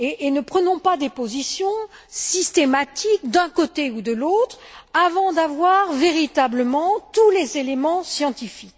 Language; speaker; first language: French; native; French